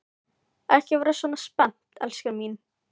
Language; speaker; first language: Icelandic; non-native, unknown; Filipino